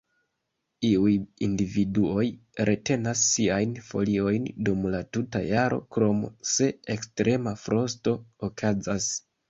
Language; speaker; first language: Esperanto; non-native, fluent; Kinyarwanda